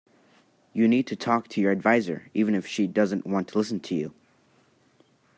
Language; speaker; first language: English; native; English